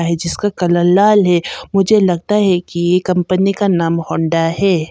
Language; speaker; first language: Hindi; non-native, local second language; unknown